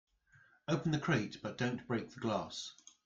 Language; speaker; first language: English; native; English